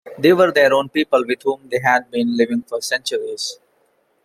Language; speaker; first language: English; non-native, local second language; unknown